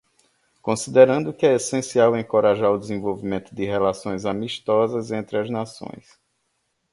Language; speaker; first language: Portuguese; native; Portuguese